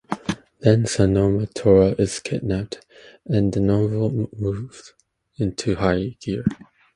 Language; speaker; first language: English; native; English